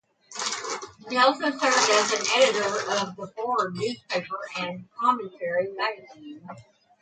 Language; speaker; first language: English; native; English